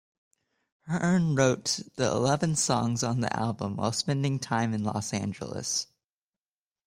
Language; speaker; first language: English; native; English